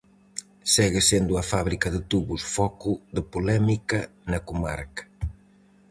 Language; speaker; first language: Galician; native; Galician